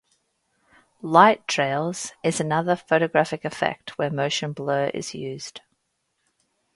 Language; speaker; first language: English; native; English